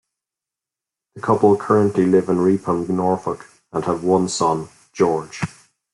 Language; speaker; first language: English; native; English